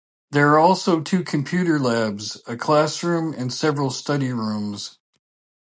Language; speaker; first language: English; native; English